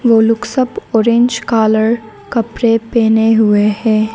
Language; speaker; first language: Hindi; non-native, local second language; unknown